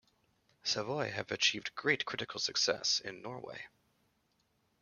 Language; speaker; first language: English; native; English